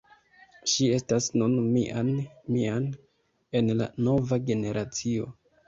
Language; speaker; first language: Esperanto; non-native, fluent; Kinyarwanda